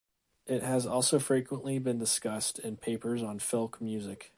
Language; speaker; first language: English; native; English